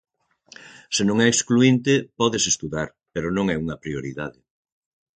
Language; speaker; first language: Galician; native; Galician